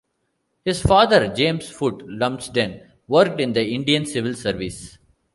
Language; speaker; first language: English; non-native, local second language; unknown